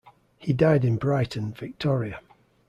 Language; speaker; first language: English; native; English